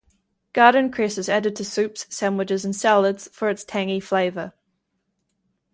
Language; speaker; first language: English; native; English